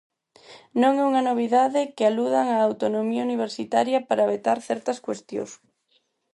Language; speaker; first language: Galician; non-native, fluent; Spanish